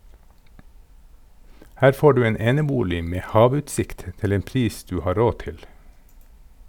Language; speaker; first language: Norwegian; native; Norwegian